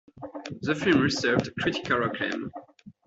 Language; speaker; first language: English; non-native, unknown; French